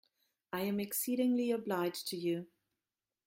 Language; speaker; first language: English; non-native, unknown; German